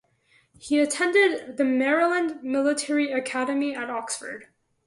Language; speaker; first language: English; native; English